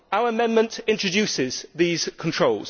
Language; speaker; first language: English; native; English